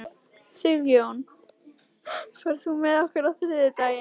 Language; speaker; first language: Icelandic; native; Icelandic